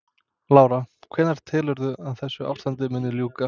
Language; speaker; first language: Icelandic; non-native, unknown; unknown